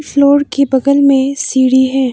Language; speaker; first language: Hindi; non-native, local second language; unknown